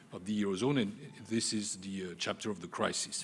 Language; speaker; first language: English; non-native, fluent; French